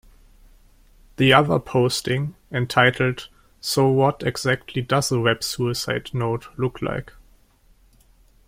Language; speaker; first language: English; non-native, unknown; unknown